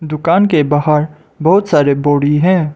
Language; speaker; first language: Hindi; non-native, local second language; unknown